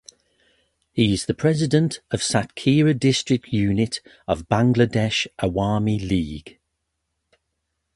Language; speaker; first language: English; native; English